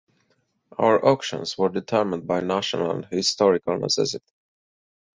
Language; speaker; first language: English; native; English